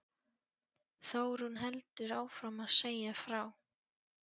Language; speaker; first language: Icelandic; non-native, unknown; Polish